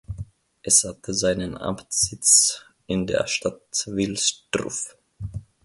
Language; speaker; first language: German; non-native, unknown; Finnish